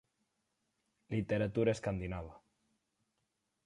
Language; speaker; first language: Galician; native; Galician